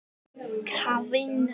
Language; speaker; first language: Icelandic; native; Icelandic